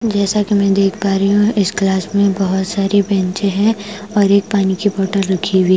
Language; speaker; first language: Hindi; non-native, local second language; Punjabi